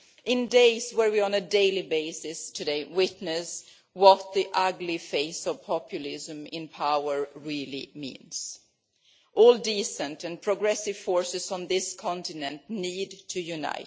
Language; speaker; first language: English; non-native, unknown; Swedish